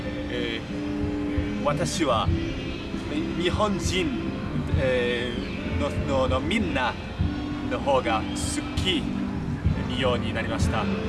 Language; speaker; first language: Japanese; non-native, learner; Portuguese